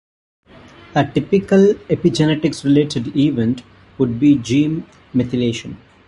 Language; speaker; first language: English; non-native, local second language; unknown